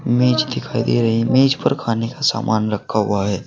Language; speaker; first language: Hindi; native; Hindi